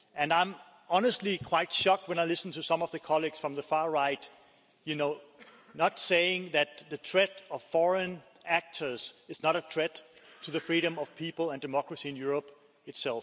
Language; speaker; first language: English; non-native, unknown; Danish